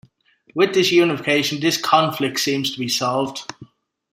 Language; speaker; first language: English; native; English